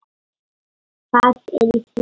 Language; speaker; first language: Icelandic; non-native, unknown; Lithuanian